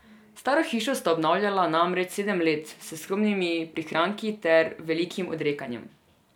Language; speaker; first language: Slovenian; non-native, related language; Serbian